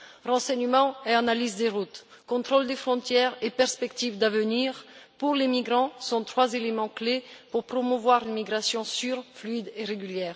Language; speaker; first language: French; non-native, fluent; Bulgarian